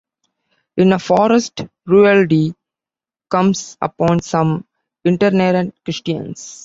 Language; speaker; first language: English; non-native, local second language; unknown